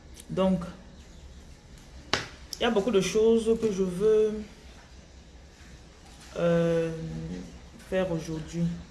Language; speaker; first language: French; non-native, local second language; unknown